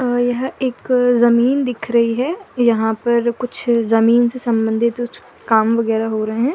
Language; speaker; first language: Hindi; native; Hindi